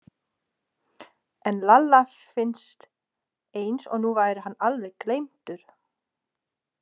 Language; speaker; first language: Icelandic; non-native, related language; Danish